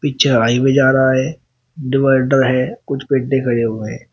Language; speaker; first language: Hindi; native; Hindi